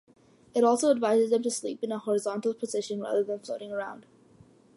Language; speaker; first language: English; early bilingual, other home language; Malayalam